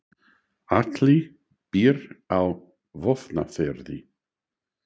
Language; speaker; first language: Icelandic; non-native, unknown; English